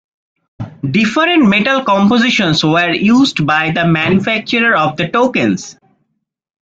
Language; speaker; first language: English; non-native, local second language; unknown